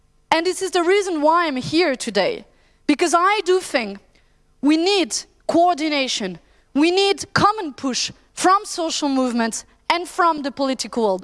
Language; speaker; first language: English; non-native, fluent; French